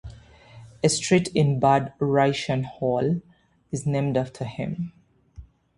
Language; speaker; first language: English; native; English